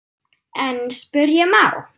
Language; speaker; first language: Icelandic; non-native, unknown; German